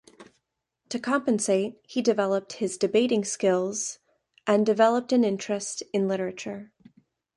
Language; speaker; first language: English; native; English